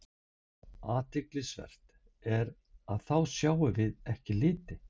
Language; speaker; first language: Icelandic; native; Icelandic